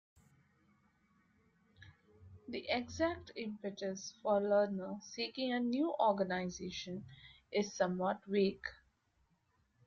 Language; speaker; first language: English; non-native, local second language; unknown